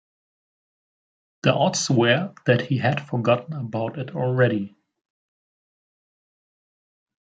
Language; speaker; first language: English; non-native, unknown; German